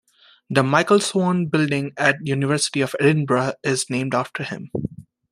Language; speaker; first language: English; native; English